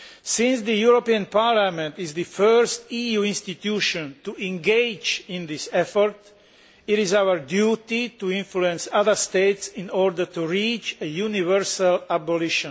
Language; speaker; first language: English; non-native, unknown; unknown